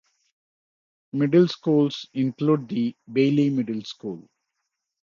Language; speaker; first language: English; non-native, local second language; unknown